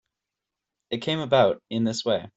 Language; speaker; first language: English; native; English